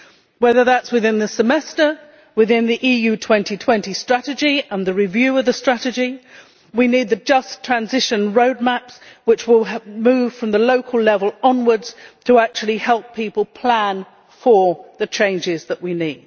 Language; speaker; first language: English; native; English